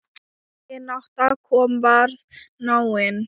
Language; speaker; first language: Icelandic; non-native, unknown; Thai